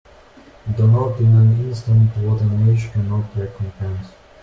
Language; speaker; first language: English; non-native, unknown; Russian